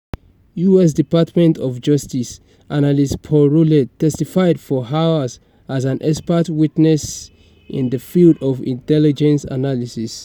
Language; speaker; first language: English; non-native, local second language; Yoruba